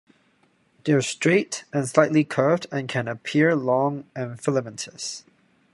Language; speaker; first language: English; non-native, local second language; Cantonese